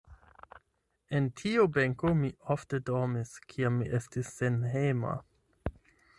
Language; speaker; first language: Esperanto; non-native, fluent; German